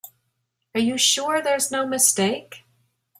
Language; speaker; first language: English; native; English